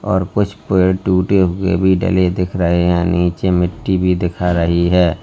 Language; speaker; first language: Hindi; native; Hindi